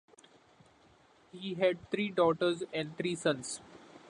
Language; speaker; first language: English; non-native, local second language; Marathi